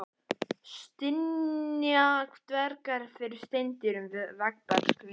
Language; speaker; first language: Icelandic; native; Icelandic